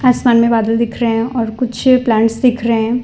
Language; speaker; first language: Hindi; non-native, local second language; Gujarati